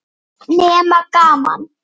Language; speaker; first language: Icelandic; native; Icelandic